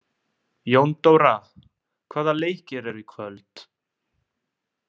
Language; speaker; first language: Icelandic; non-native, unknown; Italian